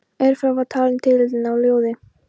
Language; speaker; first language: Icelandic; non-native, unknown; Polish